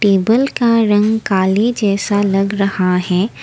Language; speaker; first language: Hindi; non-native, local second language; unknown